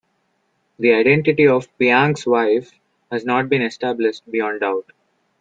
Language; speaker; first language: English; non-native, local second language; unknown